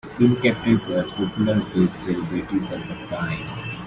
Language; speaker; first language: English; native; English